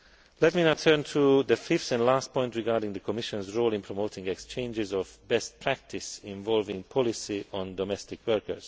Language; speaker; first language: English; non-native, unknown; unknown